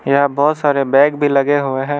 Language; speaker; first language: Hindi; non-native, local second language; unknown